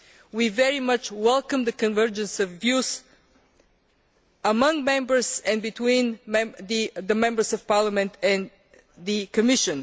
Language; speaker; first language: English; non-native, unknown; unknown